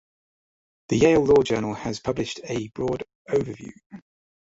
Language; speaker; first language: English; native; English